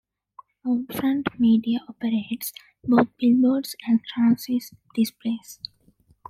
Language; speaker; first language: English; non-native, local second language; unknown